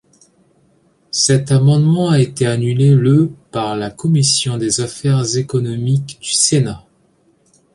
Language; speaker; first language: French; native; French